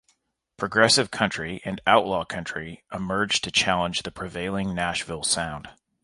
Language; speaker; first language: English; native; English